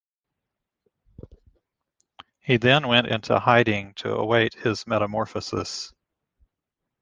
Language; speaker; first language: English; native; English